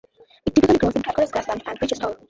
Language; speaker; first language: English; non-native, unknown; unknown